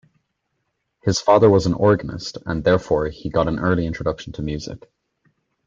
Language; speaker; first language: English; native; English